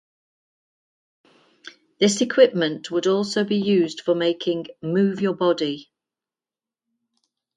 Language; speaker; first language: English; native; English